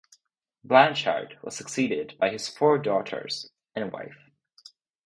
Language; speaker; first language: English; non-native, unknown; Czech